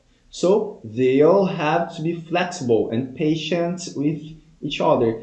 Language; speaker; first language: English; non-native, fluent; Portuguese